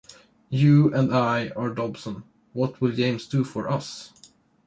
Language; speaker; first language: English; non-native, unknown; Swedish